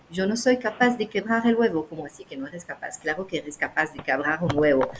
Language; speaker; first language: Spanish; non-native, fluent; French